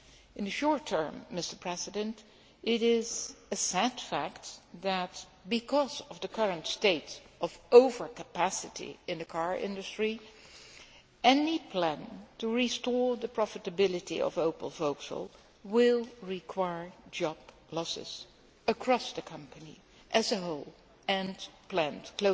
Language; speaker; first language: English; non-native, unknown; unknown